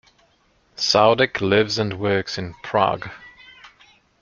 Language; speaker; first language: English; non-native, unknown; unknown